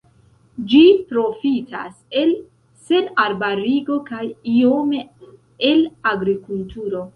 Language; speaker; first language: Esperanto; non-native, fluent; Central Kurdish